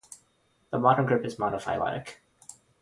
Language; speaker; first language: English; non-native, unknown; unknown